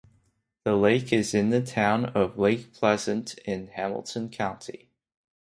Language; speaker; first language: English; non-native, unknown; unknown